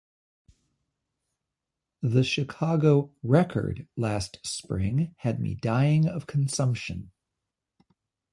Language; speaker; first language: English; native; English